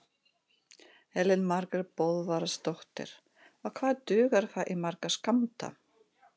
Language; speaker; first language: Icelandic; non-native, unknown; Russian